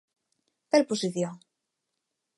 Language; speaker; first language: Galician; non-native, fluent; Spanish